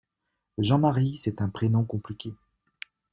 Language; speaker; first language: French; native; French